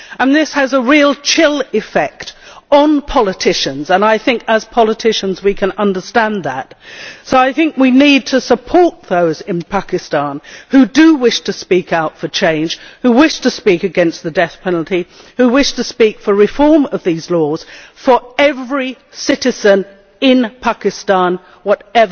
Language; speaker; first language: English; native; English